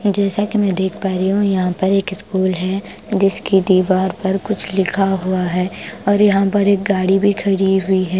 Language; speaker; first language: Hindi; non-native, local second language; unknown